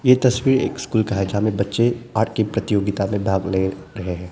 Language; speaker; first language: Hindi; non-native, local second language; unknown